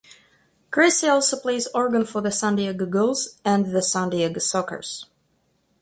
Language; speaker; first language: English; non-native, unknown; Russian